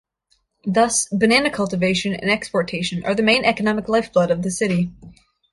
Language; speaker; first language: English; native; English